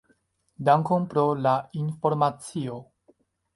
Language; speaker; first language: Esperanto; non-native, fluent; Chinese